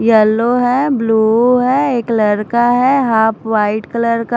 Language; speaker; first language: Hindi; non-native, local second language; Punjabi